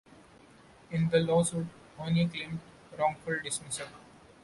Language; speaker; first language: English; non-native, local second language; Marathi